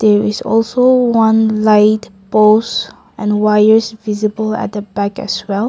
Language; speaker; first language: English; non-native, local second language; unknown